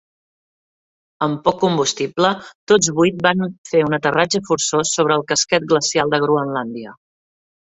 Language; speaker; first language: Catalan; native; Catalan